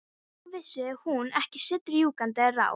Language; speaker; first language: Icelandic; non-native, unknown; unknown